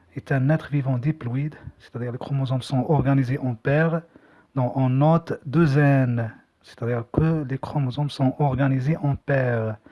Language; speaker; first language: French; non-native, local second language; Arabic